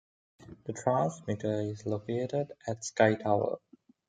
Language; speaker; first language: English; non-native, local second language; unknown